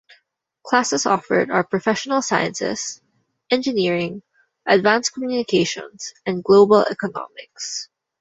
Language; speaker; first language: English; non-native, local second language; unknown